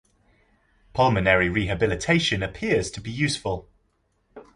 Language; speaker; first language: English; native; English